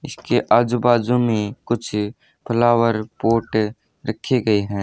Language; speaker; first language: Hindi; native; Hindi